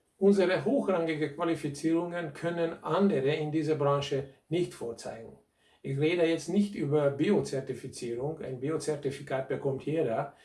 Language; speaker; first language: German; non-native, fluent; Hungarian